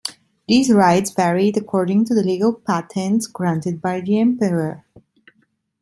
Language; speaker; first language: English; non-native, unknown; Italian